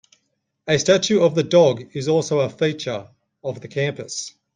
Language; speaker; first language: English; native; English